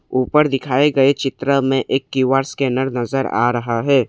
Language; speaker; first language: Hindi; non-native, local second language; Assamese